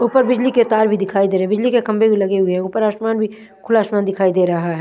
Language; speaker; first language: Hindi; non-native, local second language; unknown